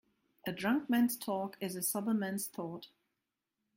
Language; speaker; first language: English; non-native, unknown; German